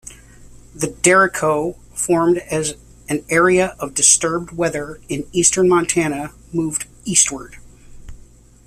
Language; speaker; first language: English; native; English